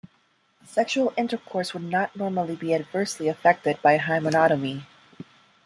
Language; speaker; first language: English; non-native, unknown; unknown